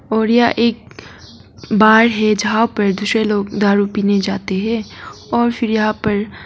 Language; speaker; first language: Hindi; non-native, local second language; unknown